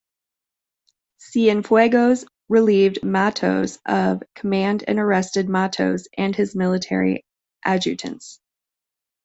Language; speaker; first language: English; native; English